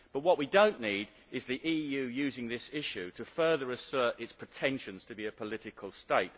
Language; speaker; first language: English; native; English